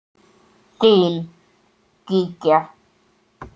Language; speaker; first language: Icelandic; native; Icelandic